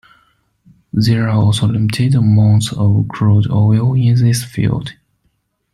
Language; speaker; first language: English; non-native, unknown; Chinese